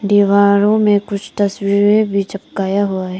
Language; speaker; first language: Hindi; non-native, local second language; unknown